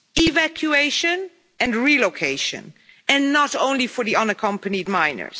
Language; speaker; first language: English; non-native, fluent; Dutch